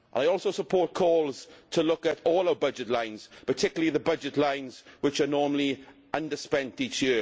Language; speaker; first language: English; native; English